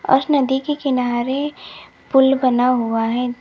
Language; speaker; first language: Hindi; native; Hindi